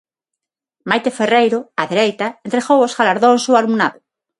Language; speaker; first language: Galician; non-native, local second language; Spanish